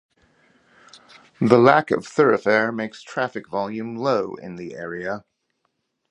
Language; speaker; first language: English; native; English